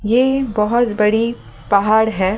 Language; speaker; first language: Hindi; native; Hindi